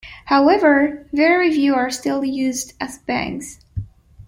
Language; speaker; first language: English; non-native, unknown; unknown